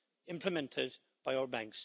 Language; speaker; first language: English; native; English